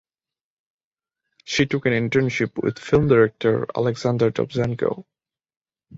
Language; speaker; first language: English; non-native, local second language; Bangla